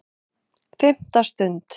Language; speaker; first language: Icelandic; non-native, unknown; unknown